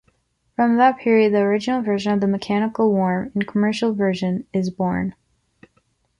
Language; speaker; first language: English; native; English